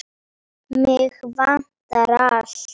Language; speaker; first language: Icelandic; non-native, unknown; Polish